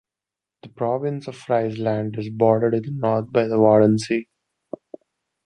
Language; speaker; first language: English; non-native, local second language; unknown